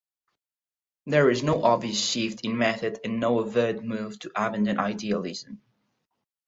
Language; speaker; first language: English; non-native, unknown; Catalan